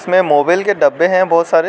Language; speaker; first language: Hindi; non-native, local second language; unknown